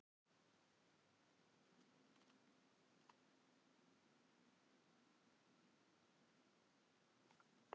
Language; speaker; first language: Icelandic; non-native, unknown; Filipino